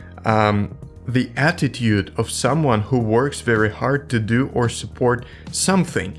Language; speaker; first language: English; non-native, fluent; Russian